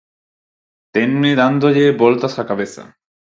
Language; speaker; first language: Galician; non-native, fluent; Spanish